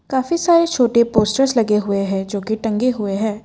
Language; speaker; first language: Hindi; non-native, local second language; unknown